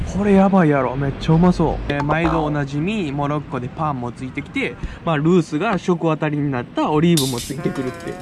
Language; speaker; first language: Japanese; native; Japanese